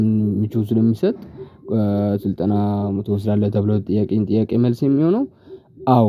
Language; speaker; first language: Amharic; non-native, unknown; Tigrinya